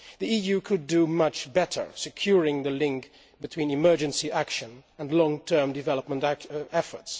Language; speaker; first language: English; non-native, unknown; Dutch